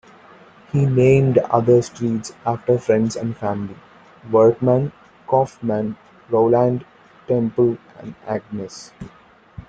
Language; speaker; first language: English; non-native, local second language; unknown